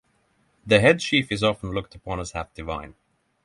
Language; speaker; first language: English; non-native, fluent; Norwegian